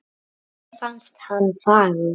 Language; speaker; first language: Icelandic; native; Icelandic